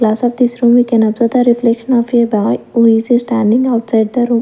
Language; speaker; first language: English; non-native, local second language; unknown